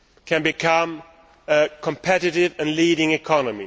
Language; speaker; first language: English; non-native, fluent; Swedish